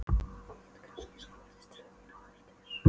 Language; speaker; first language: Icelandic; non-native, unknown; Polish